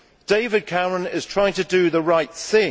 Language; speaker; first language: English; native; English